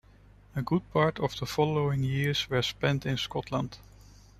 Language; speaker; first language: English; non-native, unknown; Dutch